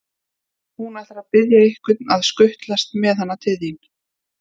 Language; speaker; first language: Icelandic; native; Icelandic